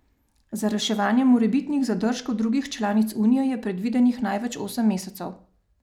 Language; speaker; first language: Slovenian; native; Slovenian